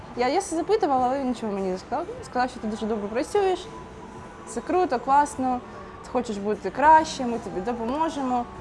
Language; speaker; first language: Ukrainian; non-native, local second language; Russian